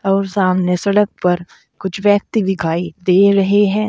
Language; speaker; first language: Hindi; native; Hindi